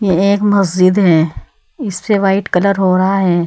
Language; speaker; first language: Hindi; native; Hindi